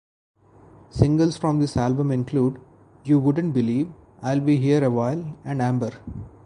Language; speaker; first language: English; non-native, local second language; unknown